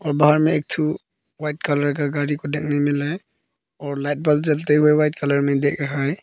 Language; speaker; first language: Hindi; early bilingual, other home language; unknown